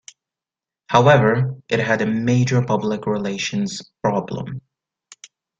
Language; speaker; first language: English; native; English